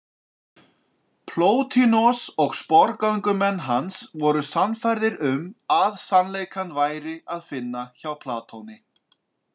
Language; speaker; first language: Icelandic; native; Icelandic